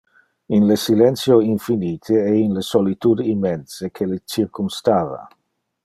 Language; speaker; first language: Interlingua; non-native, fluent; Dutch